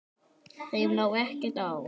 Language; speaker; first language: Icelandic; native; Icelandic